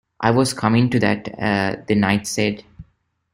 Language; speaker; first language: English; non-native, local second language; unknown